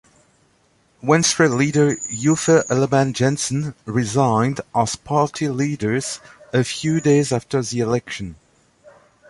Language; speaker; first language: English; native; English